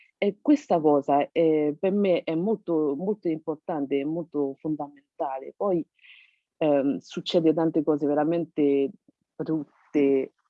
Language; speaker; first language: Italian; non-native, fluent; Burmese